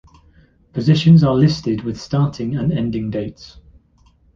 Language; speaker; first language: English; native; English